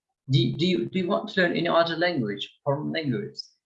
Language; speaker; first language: English; non-native, fluent; Turkish